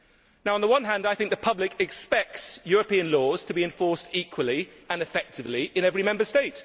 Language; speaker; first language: English; native; English